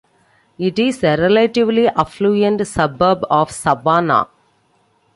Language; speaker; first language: English; non-native, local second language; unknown